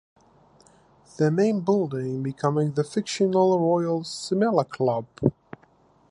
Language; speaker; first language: English; native; English